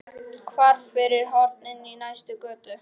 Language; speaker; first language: Icelandic; non-native, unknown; Polish